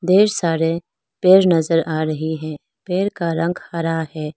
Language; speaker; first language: Hindi; non-native, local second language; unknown